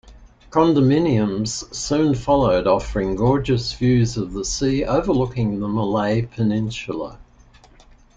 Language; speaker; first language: English; native; English